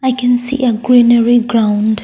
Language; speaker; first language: English; non-native, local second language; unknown